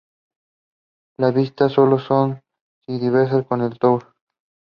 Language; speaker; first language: English; non-native, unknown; Spanish